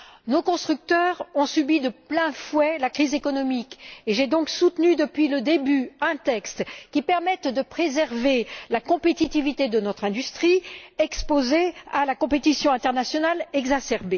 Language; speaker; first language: French; native; French